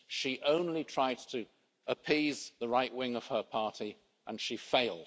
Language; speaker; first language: English; native; English